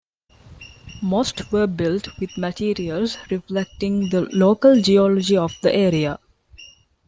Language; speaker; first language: English; non-native, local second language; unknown